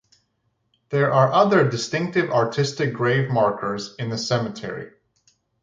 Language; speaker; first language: English; native; English